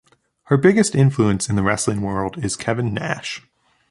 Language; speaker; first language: English; native; English